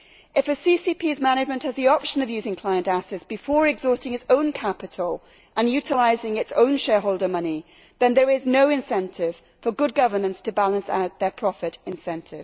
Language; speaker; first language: English; native; English